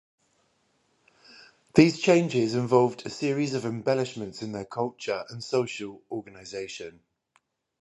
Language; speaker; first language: English; native; English